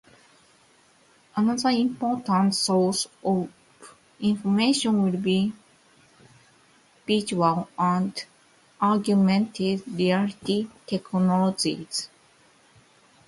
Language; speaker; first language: English; non-native, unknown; Japanese